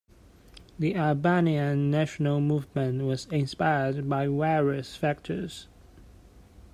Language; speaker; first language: English; non-native, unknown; Chinese